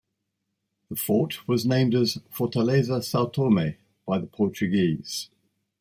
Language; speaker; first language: English; native; English